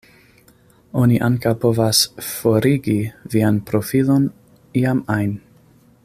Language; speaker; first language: Esperanto; non-native, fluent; English